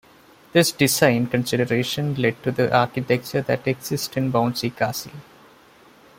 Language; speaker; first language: English; non-native, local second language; Malayalam